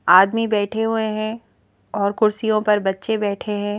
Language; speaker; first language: Hindi; native; Hindi